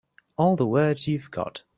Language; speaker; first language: English; native; English